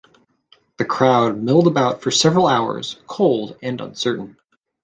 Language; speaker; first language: English; native; English